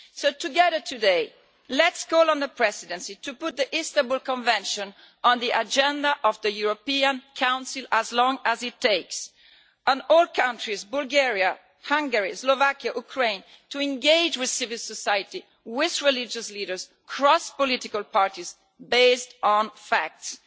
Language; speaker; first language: English; non-native, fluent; Italian